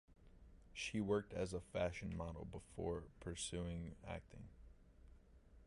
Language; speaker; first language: English; native; English